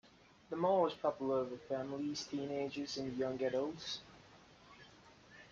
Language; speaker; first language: English; native; English